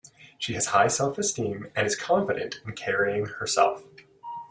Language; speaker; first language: English; native; English